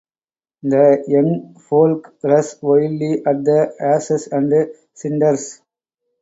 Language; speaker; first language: English; non-native, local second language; Tamil